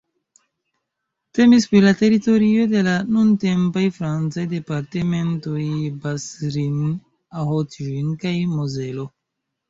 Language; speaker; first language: Esperanto; non-native, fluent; Chinese